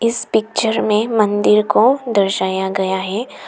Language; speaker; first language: Hindi; non-native, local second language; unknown